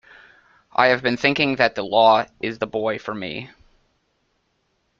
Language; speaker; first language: English; native; English